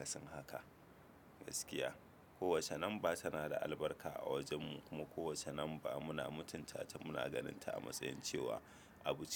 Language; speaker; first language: Hausa; native; Hausa